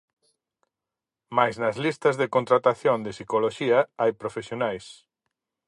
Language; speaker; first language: Galician; native; Galician